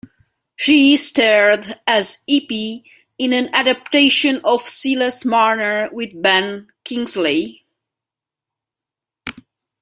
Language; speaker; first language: English; non-native, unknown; Catalan